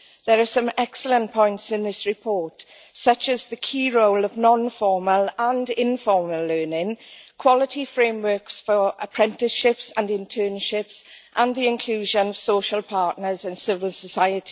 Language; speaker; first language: English; native; English